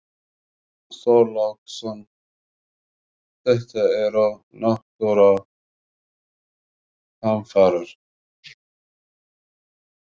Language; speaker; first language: Icelandic; non-native, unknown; Arabic